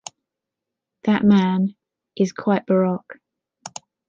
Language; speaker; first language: English; native; English